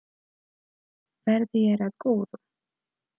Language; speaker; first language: Icelandic; non-native, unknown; Polish